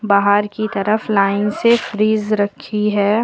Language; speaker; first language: Hindi; native; Hindi